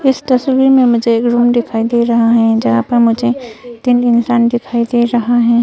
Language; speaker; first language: Hindi; non-native, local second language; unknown